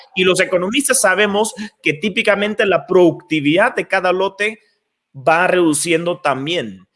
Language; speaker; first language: Spanish; non-native, fluent; Dutch